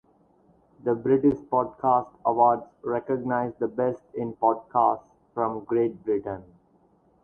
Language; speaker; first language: English; non-native, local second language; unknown